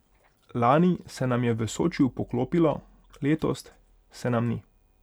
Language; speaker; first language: Slovenian; non-native, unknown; Hungarian